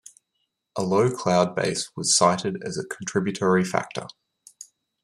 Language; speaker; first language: English; native; English